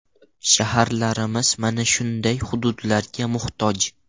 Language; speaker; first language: Uzbek; non-native, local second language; Russian